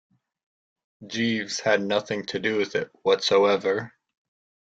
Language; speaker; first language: English; native; English